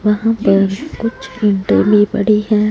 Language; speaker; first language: Hindi; non-native, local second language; Punjabi